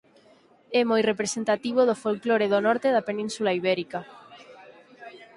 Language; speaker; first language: Galician; native; Galician